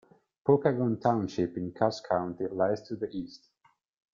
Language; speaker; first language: English; non-native, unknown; Italian